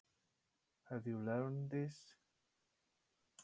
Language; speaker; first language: Icelandic; non-native, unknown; Polish